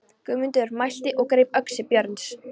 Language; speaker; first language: Icelandic; non-native, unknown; Polish